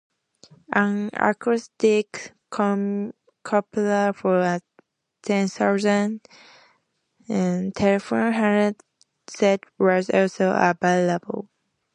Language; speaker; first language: English; native; English